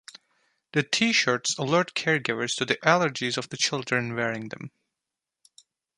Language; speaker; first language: English; non-native, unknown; Turkish